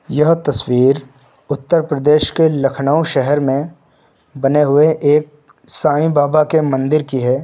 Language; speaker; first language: Hindi; native; Hindi